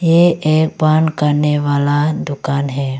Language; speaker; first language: Hindi; early bilingual, other home language; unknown